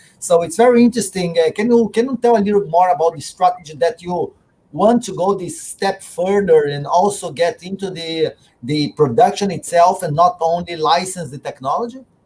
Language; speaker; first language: English; non-native, fluent; Portuguese